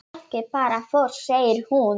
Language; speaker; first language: Icelandic; non-native, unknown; Polish